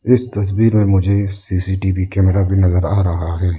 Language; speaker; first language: Hindi; non-native, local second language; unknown